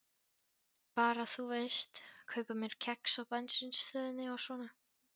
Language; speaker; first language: Icelandic; non-native, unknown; Polish